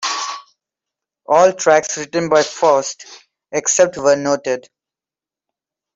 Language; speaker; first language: English; non-native, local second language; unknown